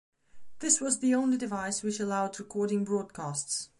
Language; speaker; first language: English; non-native, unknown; Belarusian